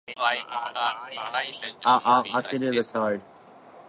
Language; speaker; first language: English; native; English